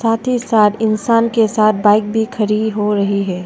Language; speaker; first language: Hindi; non-native, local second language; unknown